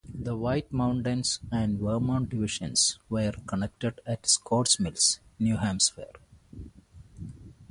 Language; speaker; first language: English; non-native, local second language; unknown